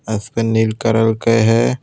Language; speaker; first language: Hindi; non-native, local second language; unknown